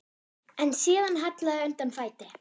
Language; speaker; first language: Icelandic; non-native, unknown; German